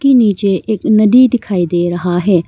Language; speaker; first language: Hindi; non-native, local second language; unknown